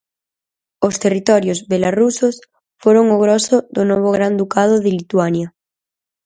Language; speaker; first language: Galician; native; Galician